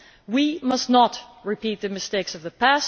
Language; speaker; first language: English; non-native, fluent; Dutch